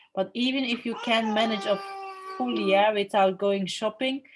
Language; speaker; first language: English; non-native, learner; Turkish